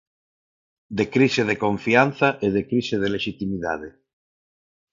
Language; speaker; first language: Galician; non-native, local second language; Spanish